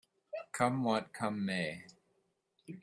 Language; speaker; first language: English; native; English